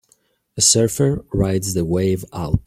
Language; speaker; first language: English; native; English